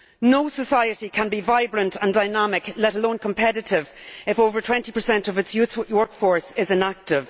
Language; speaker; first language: English; native; English